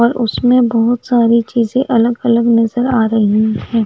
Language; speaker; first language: Hindi; non-native, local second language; Punjabi